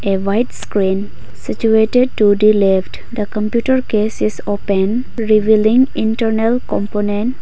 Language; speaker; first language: English; non-native, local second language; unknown